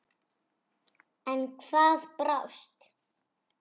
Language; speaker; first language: Icelandic; native; Icelandic